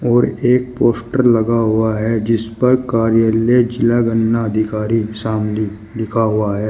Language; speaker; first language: Hindi; native; Hindi